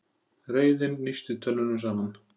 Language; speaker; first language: Icelandic; native; Icelandic